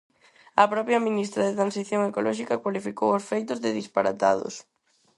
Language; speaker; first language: Galician; non-native, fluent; Spanish